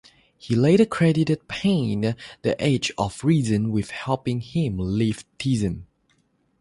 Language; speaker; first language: English; non-native, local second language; Chinese